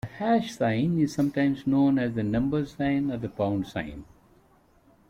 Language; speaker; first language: English; non-native, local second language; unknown